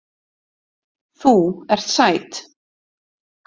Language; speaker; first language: Icelandic; native; Icelandic